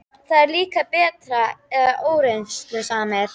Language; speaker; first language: Icelandic; native; Icelandic